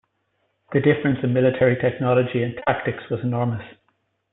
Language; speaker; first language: English; native; English